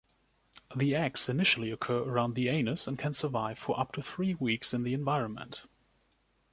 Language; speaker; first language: English; non-native, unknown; German